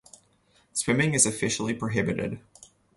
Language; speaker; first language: English; native; English